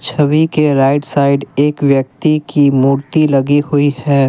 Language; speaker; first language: Hindi; non-native, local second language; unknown